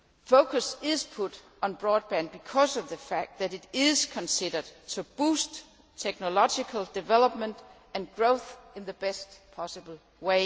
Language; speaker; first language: English; non-native, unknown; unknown